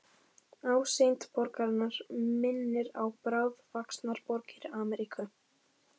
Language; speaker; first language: Icelandic; native; Icelandic